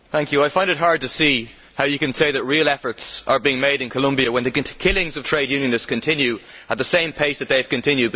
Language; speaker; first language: English; native; English